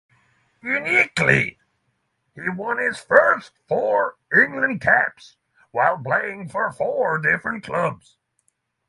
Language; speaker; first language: English; non-native, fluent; Norwegian